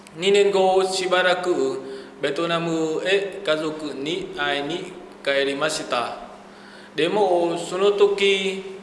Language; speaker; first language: Japanese; non-native, learner; Vietnamese